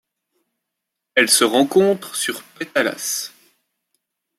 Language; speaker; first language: French; native; French